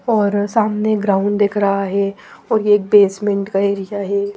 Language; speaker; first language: Hindi; non-native, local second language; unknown